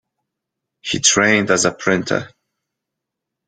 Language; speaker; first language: English; non-native, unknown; Polish